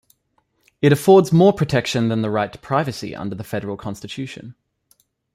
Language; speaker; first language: English; native; English